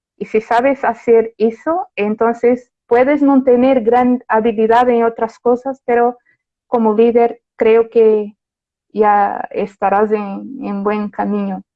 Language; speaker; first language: Spanish; non-native, related language; Portuguese